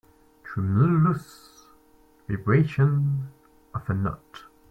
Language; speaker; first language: English; non-native, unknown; French